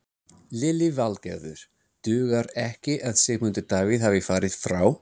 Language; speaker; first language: Icelandic; non-native, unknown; English